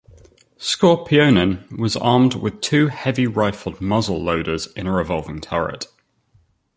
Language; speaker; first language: English; native; English